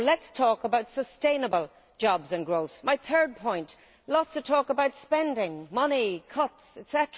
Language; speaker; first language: English; native; English